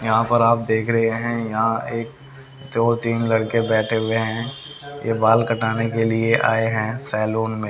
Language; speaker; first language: Hindi; native; Hindi